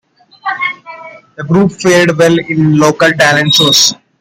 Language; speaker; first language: English; non-native, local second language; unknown